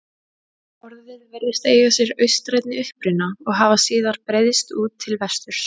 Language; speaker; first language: Icelandic; native; Icelandic